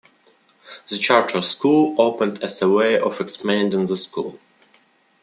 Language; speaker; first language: English; non-native, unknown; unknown